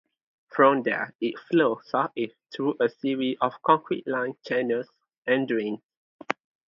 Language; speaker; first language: English; non-native, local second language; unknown